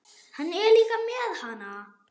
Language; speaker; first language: Icelandic; non-native, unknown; German